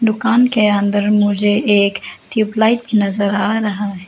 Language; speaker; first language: Hindi; non-native, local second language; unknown